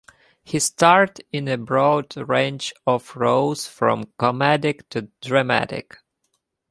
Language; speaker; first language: English; non-native, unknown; Ukrainian